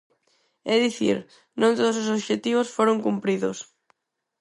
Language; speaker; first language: Galician; non-native, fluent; Spanish